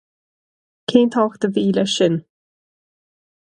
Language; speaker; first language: Irish; non-native, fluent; English